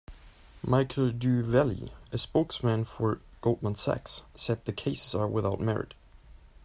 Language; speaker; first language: English; non-native, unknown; German